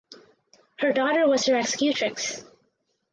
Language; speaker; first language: English; native; English